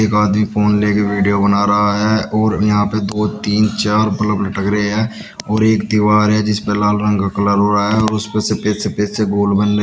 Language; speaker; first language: Hindi; native; Hindi